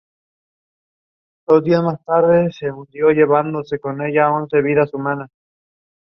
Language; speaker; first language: English; non-native, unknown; Spanish